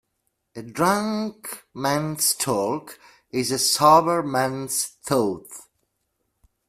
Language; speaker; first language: English; non-native, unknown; Italian